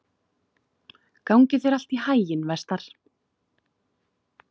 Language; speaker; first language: Icelandic; native; Icelandic